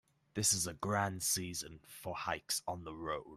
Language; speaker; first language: English; native; English